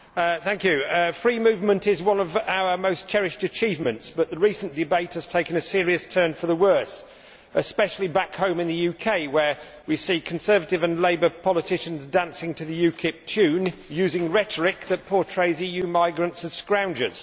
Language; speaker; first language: English; native; English